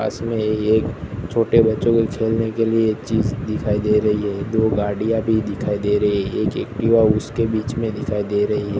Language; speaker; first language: Hindi; non-native, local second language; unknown